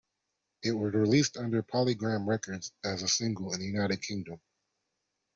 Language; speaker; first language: English; non-native, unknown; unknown